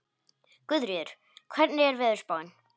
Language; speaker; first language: Icelandic; non-native, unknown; Polish